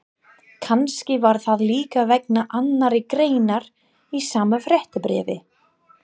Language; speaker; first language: Icelandic; non-native, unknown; English